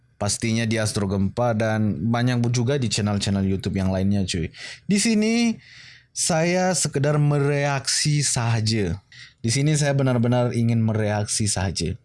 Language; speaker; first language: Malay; non-native, related language; Indonesian